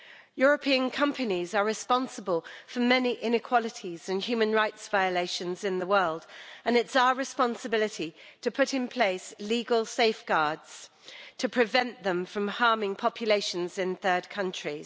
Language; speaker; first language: English; native; English